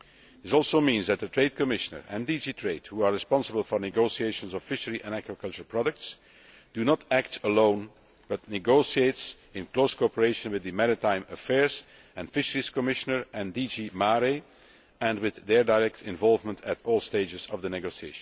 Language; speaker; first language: English; non-native, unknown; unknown